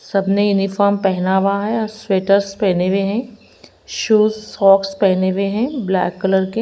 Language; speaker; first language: Hindi; native; Hindi